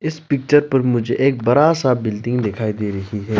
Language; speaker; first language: Hindi; non-native, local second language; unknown